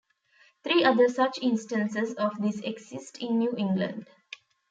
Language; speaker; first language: English; non-native, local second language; Tamil